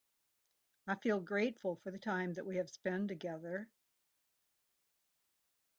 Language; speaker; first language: English; native; English